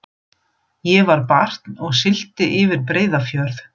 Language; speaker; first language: Icelandic; non-native, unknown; German